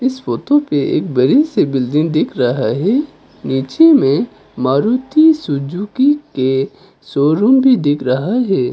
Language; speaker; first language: Hindi; non-native, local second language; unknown